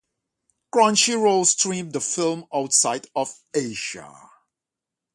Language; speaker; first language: English; non-native, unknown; Dutch